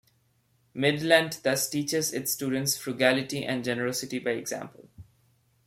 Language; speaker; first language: English; non-native, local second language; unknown